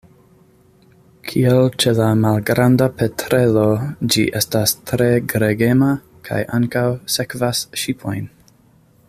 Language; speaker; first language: Esperanto; non-native, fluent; English